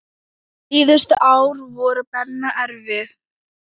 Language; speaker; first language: Icelandic; non-native, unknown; Thai